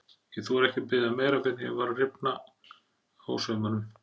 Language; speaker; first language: Icelandic; native; Icelandic